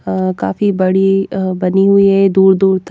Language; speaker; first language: Hindi; native; Hindi